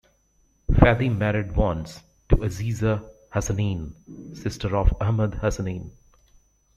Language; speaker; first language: English; native; English